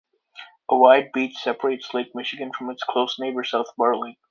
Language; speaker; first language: English; native; English